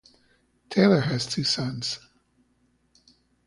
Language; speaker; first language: English; native; English